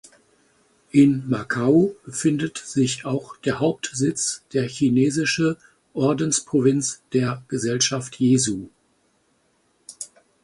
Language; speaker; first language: German; native; German